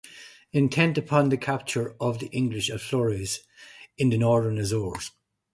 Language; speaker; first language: English; native; English